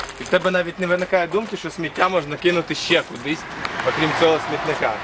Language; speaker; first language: Ukrainian; native; Ukrainian